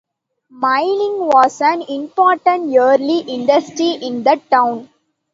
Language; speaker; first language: English; non-native, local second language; Tamil